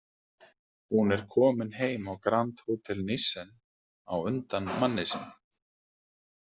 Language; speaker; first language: Icelandic; native; Icelandic